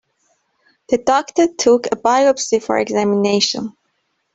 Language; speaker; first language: English; non-native, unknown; Persian